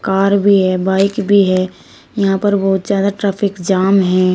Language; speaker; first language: Hindi; native; Hindi